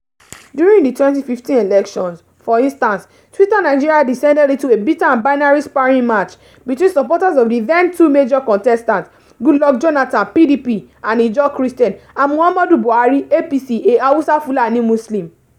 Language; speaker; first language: English; non-native, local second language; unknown